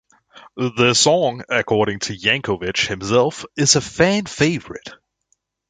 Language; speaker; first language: English; native; English